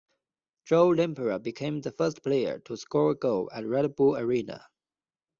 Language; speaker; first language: English; non-native, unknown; Chinese